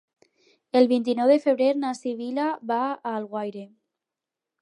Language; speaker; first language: Catalan; non-native, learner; Spanish